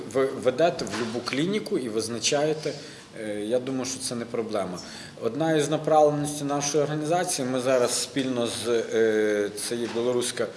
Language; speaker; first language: Ukrainian; non-native, local second language; Russian